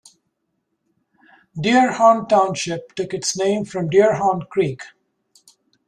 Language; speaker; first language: English; native; English